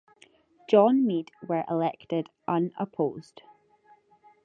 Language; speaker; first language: English; native; English